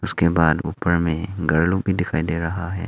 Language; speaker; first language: Hindi; non-native, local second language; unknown